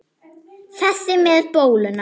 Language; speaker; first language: Icelandic; non-native, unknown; German